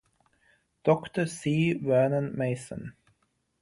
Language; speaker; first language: English; non-native, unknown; German